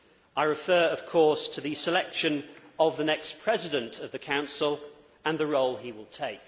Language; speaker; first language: English; native; English